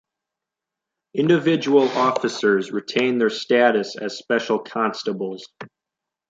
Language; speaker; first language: English; native; English